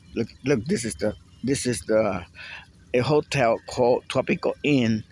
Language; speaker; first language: English; non-native, fluent; Spanish